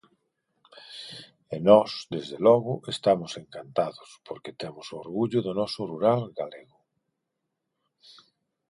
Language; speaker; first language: Galician; non-native, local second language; Spanish